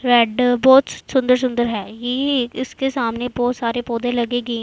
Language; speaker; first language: Hindi; non-native, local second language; Punjabi